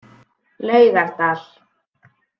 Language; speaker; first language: Icelandic; native; Icelandic